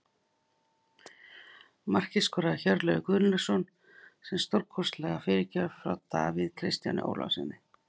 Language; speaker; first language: Icelandic; native; Icelandic